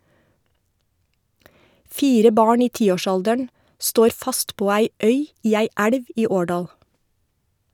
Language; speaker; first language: Norwegian; native; Norwegian